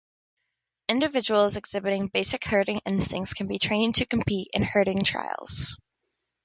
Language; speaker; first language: English; native; English